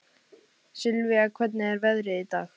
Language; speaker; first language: Icelandic; native; Icelandic